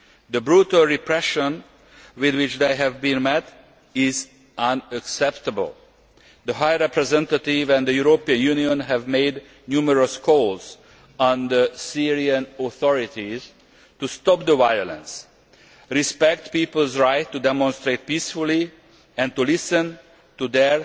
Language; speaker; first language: English; non-native, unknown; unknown